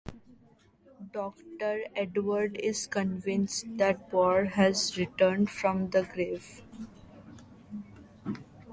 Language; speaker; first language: English; non-native, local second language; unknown